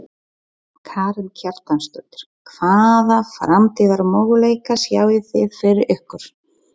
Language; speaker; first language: Icelandic; non-native, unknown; Polish